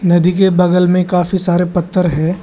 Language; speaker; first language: Hindi; non-native, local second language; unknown